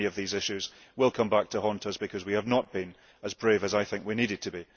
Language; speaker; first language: English; early bilingual, heritage; English